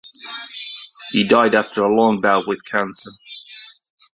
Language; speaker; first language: English; native; English